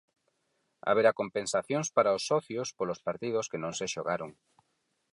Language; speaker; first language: Galician; non-native, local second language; Spanish